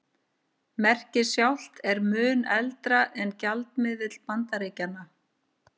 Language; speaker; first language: Icelandic; native; Icelandic